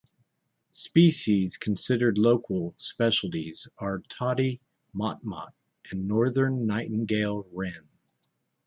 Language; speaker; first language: English; native; English